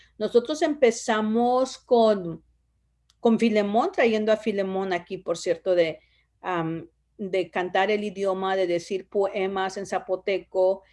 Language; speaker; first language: Spanish; non-native, local second language; Zapotec